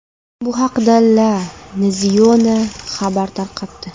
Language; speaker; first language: Uzbek; non-native, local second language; Kara-Kalpak